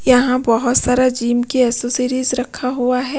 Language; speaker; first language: Hindi; non-native, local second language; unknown